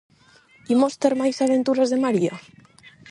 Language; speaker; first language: Galician; non-native, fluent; Spanish